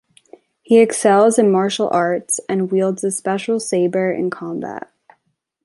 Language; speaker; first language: English; native; English